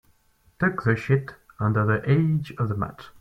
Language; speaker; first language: English; non-native, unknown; French